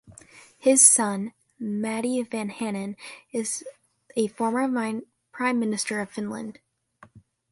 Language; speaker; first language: English; native; English